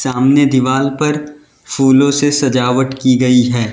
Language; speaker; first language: Hindi; native; Hindi